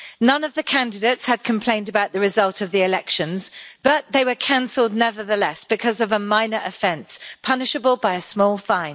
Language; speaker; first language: English; native; English